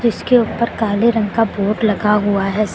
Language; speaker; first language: Hindi; native; Hindi